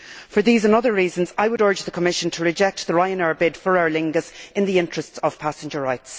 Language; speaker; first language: English; native; English